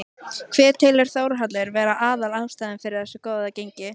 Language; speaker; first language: Icelandic; native; Icelandic